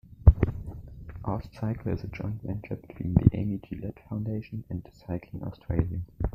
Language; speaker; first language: English; non-native, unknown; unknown